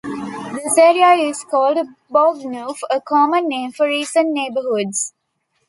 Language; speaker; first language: English; non-native, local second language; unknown